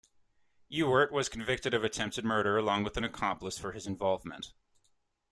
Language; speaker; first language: English; native; English